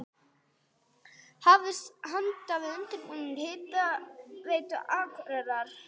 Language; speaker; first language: Icelandic; non-native, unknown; English